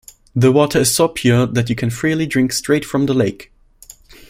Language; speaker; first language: English; non-native, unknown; German